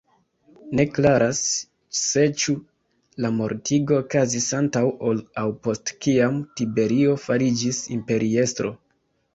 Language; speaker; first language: Esperanto; non-native, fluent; Kinyarwanda